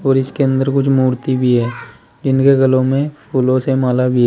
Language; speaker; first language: Hindi; native; Hindi